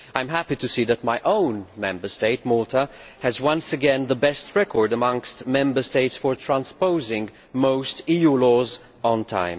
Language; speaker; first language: English; non-native, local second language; Maltese